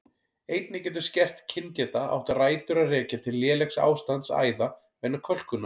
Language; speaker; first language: Icelandic; native; Icelandic